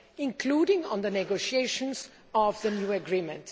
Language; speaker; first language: English; non-native, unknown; German